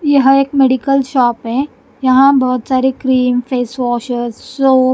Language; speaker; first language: Hindi; non-native, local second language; Punjabi